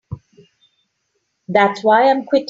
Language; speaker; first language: English; non-native, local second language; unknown